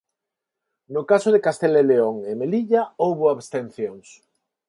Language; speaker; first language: Galician; non-native, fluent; Spanish